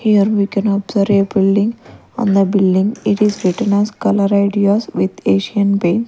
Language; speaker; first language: English; non-native, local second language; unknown